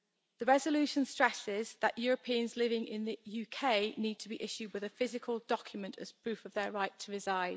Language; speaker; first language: English; native; English